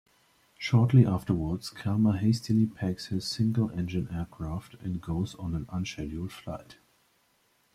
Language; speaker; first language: English; native; English